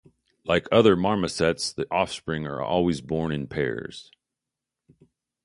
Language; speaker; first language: English; native; English